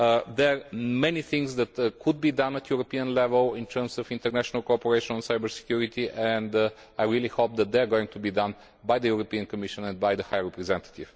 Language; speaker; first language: English; non-native, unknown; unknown